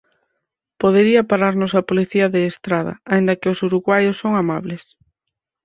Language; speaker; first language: Galician; native; Galician